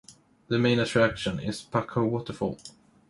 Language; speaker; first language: English; non-native, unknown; Swedish